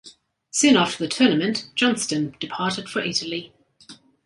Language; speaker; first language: English; native; English